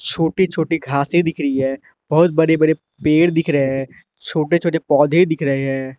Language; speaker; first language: Hindi; non-native, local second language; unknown